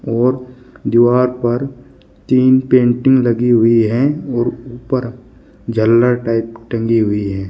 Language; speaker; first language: Hindi; native; Hindi